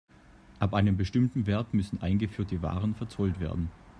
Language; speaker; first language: German; native; German